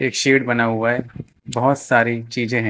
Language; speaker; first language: Hindi; native; Hindi